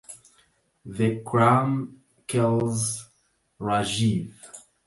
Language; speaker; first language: English; non-native, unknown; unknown